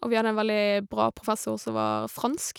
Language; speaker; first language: Norwegian; native; Norwegian